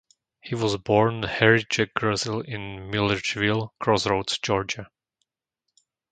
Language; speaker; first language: English; non-native, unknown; Slovak